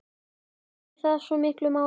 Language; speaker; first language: Icelandic; native; Icelandic